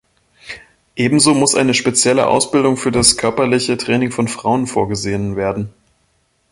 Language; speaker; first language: German; native; German